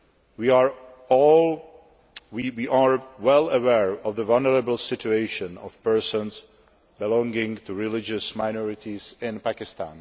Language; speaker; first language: English; non-native, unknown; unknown